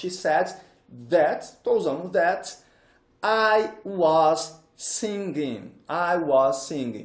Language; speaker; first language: English; non-native, fluent; Portuguese